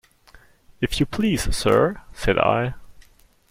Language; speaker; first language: English; non-native, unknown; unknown